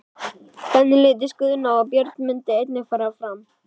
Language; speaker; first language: Icelandic; native; Icelandic